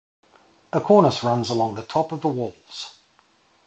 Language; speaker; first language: English; native; English